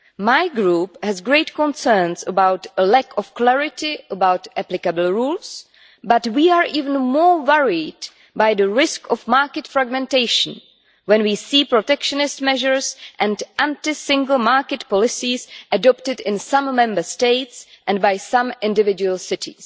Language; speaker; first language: English; non-native, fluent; Czech